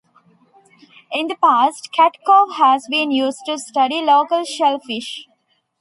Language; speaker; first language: English; non-native, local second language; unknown